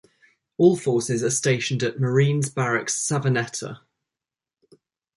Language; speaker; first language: English; native; English